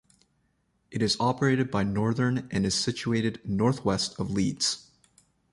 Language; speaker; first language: English; native; English